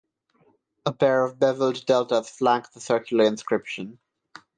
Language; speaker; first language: English; non-native, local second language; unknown